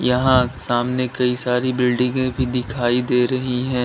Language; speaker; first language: Hindi; native; Hindi